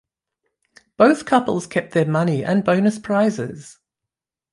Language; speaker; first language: English; non-native, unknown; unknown